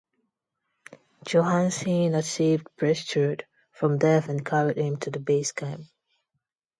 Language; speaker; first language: English; non-native, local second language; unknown